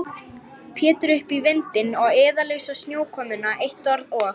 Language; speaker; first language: Icelandic; non-native, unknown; Lithuanian